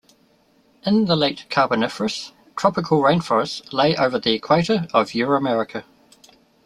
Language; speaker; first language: English; native; English